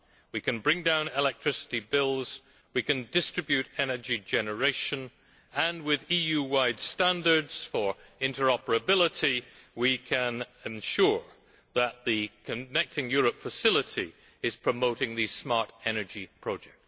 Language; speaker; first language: English; native; English